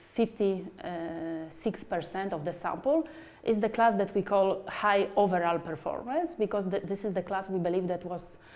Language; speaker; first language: English; non-native, fluent; Polish